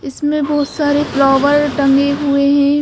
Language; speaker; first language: Hindi; native; Hindi